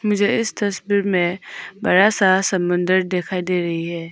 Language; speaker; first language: Hindi; non-native, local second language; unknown